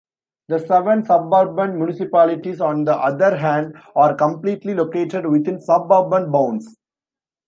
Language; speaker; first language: English; non-native, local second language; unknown